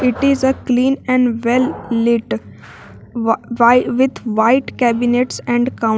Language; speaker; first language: English; non-native, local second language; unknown